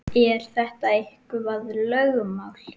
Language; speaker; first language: Icelandic; native; Icelandic